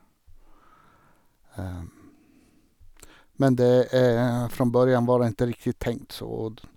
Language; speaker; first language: Norwegian; non-native, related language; Swedish